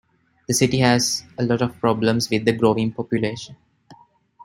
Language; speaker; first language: English; non-native, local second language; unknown